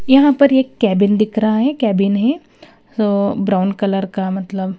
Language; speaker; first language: Hindi; non-native, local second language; Punjabi